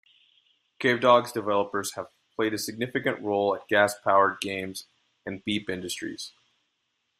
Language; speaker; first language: English; non-native, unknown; Spanish